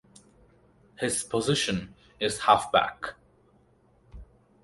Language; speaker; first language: English; non-native, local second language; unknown